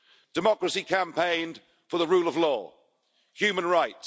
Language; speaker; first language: English; native; English